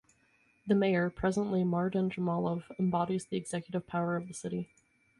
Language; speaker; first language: English; native; English